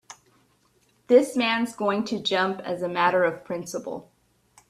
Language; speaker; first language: English; native; English